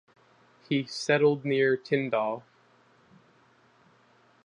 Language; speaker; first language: English; native; English